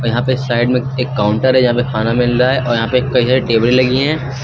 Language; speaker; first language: Hindi; native; Hindi